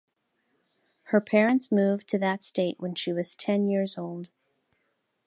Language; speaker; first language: English; native; English